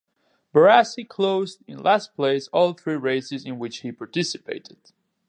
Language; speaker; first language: English; non-native, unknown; Catalan